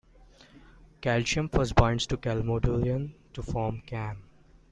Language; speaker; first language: English; non-native, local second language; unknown